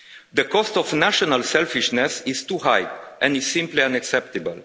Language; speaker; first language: English; non-native, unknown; Romanian